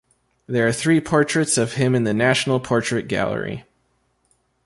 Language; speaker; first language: English; native; English